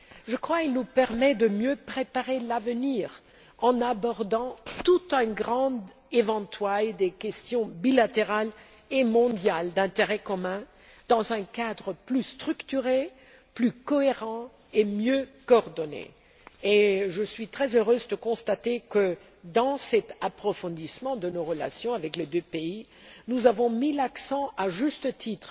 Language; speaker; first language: French; non-native, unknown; German